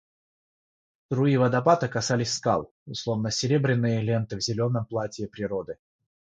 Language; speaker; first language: Russian; non-native, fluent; Georgian